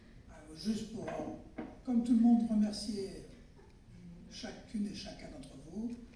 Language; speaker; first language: French; native; French